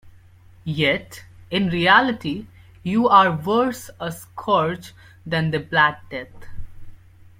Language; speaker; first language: English; non-native, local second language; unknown